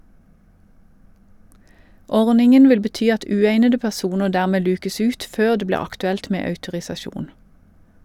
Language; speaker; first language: Norwegian; native; Norwegian